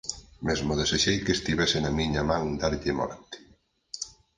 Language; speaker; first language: Galician; native; Galician